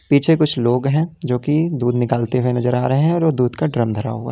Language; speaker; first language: Hindi; native; Hindi